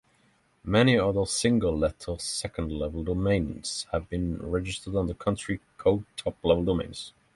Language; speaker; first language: English; non-native, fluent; Norwegian